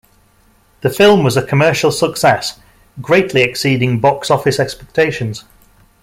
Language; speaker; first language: English; native; English